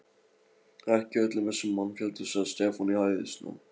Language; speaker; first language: Icelandic; non-native, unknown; Polish